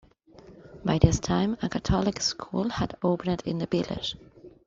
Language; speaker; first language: English; non-native, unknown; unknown